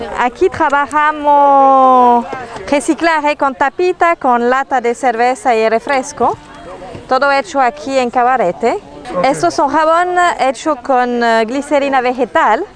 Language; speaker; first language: Spanish; non-native, fluent; Italian